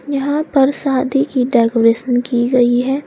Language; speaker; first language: Hindi; native; Hindi